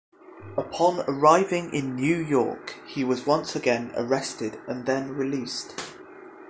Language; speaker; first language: English; native; English